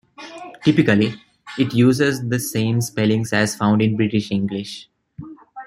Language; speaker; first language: English; non-native, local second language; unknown